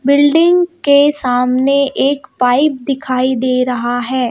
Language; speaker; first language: Hindi; native; Hindi